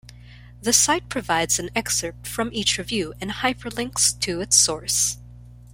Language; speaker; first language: English; non-native, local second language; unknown